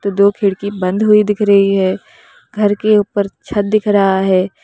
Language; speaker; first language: Hindi; native; Hindi